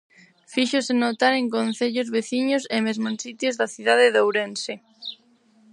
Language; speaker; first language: Galician; non-native, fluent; Spanish